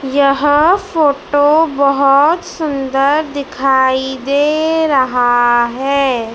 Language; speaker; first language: Hindi; native; Hindi